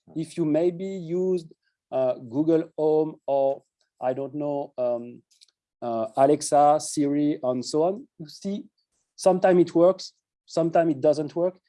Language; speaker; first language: English; non-native, fluent; French